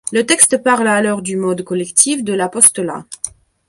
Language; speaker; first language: French; non-native, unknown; Belarusian